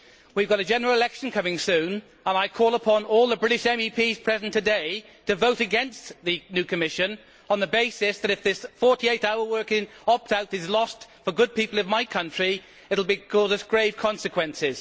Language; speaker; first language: English; native; English